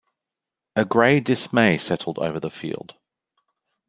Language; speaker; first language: English; native; English